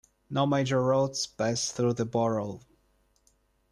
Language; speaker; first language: English; non-native, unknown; Russian